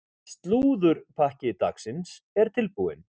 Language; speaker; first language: Icelandic; native; Icelandic